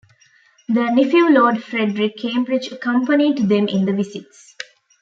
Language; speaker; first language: English; non-native, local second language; Tamil